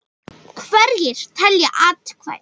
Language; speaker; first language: Icelandic; native; Icelandic